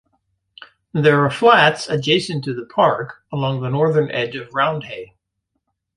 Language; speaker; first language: English; native; English